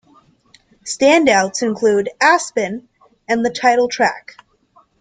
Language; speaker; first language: English; native; English